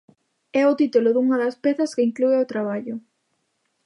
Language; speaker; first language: Galician; native; Galician